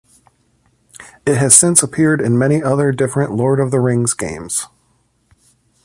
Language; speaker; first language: English; native; English